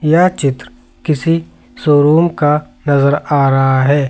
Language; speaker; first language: Hindi; native; Hindi